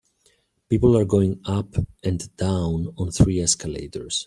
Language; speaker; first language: English; native; English